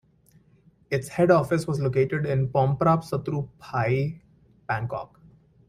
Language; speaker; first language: English; non-native, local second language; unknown